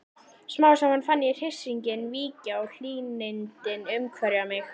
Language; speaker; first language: Icelandic; native; Icelandic